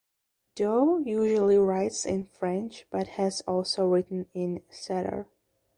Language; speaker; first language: English; non-native, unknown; Belarusian